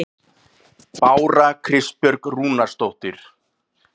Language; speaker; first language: Icelandic; native; Icelandic